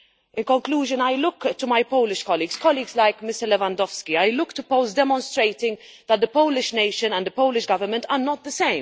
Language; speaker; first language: English; non-native, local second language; Maltese